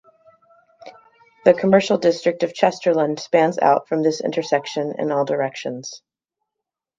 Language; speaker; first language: English; native; English